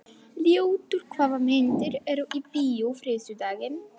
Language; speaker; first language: Icelandic; non-native, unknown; Polish